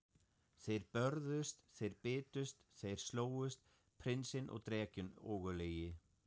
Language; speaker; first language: Icelandic; non-native, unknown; German